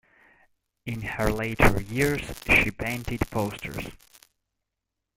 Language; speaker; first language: English; non-native, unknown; Russian